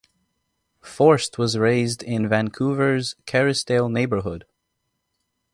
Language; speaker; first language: English; native; English